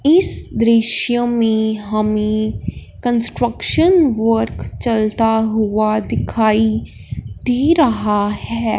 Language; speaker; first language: Hindi; non-native, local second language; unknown